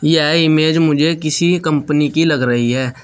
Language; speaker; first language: Hindi; native; Hindi